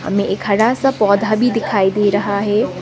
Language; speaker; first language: Hindi; non-native, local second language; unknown